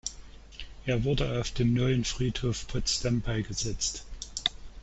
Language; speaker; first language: German; native; German